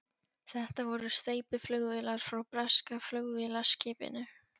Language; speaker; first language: Icelandic; non-native, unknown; Polish